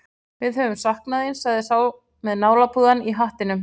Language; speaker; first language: Icelandic; native; Icelandic